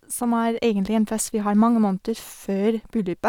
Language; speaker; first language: Norwegian; non-native, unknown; English